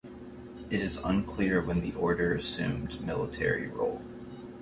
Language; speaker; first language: English; native; English